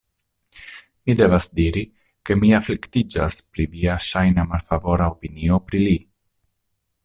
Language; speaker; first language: Esperanto; non-native, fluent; Italian